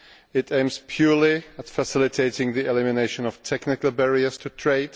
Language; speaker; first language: English; non-native, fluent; Czech